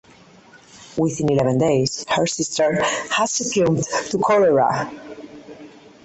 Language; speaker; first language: English; non-native, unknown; Catalan